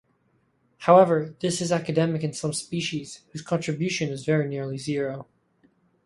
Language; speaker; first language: English; native; English